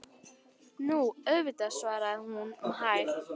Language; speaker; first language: Icelandic; native; Icelandic